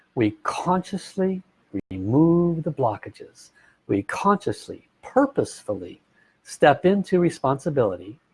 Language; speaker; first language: English; native; English